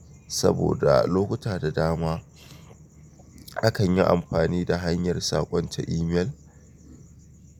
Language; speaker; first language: Hausa; native; Hausa